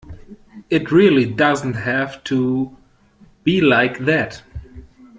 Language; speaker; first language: English; non-native, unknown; German